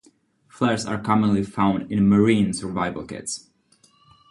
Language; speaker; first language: English; non-native, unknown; Czech